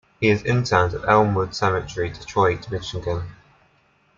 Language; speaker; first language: English; native; English